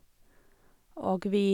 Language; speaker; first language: Norwegian; non-native, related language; Swedish